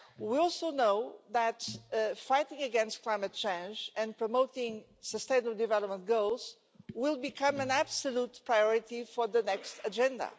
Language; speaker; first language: English; non-native, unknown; Portuguese